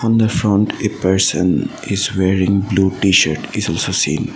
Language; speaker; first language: English; non-native, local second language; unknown